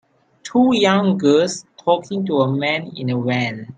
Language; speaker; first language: English; non-native, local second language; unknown